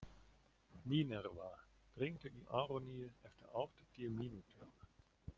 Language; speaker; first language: Icelandic; non-native, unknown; German